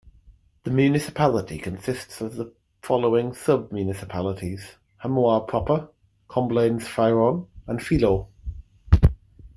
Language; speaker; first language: English; native; English